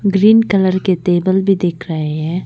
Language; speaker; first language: Hindi; non-native, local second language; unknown